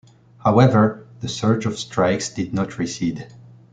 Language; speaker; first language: English; non-native, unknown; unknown